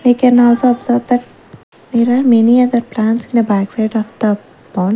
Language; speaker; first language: English; non-native, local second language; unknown